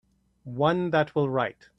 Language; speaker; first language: English; native; English